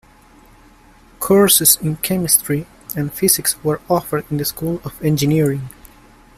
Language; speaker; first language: English; native; English